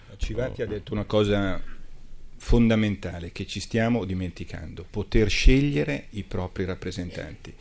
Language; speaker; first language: Italian; native; Italian